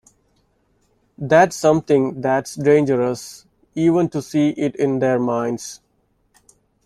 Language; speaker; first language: English; non-native, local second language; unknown